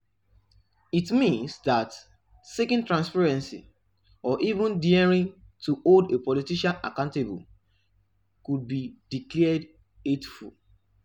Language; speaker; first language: English; non-native, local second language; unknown